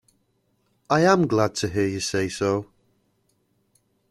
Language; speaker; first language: English; native; English